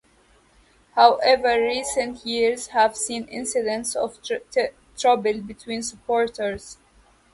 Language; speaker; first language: English; native; English